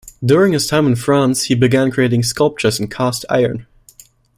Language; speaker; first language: English; non-native, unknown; German